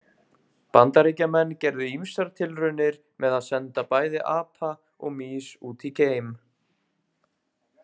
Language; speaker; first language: Icelandic; native; Icelandic